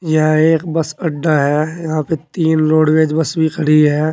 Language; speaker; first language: Hindi; native; Hindi